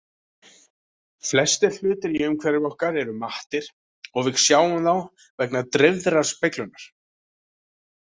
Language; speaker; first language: Icelandic; native; Icelandic